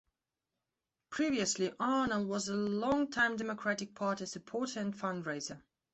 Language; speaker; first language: English; non-native, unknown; Belarusian